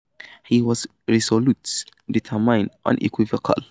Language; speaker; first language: English; non-native, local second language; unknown